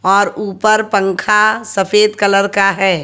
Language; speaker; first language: Hindi; native; Hindi